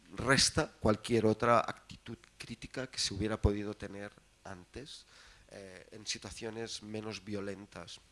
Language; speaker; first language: Spanish; native; Spanish